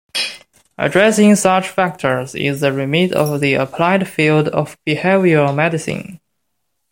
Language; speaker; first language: English; non-native, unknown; Chinese